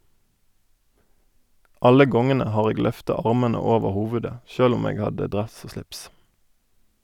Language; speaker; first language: Norwegian; native; Norwegian